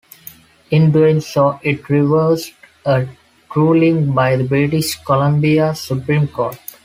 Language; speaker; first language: English; non-native, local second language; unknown